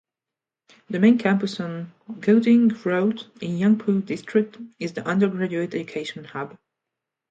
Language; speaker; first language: English; non-native, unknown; Hungarian